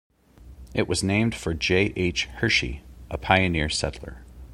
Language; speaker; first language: English; native; English